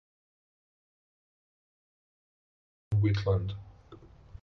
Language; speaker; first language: English; native; English